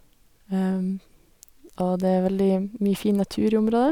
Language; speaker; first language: Norwegian; native; Norwegian